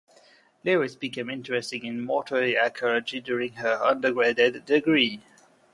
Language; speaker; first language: English; non-native, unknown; French